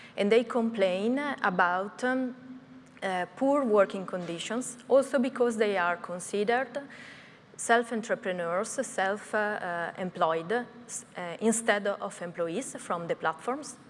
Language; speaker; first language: English; non-native, fluent; Italian